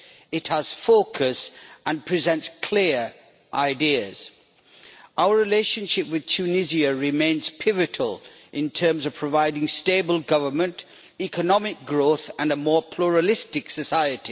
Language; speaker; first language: English; native; English